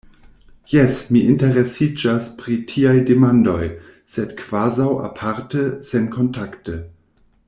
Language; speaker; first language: Esperanto; non-native, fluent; German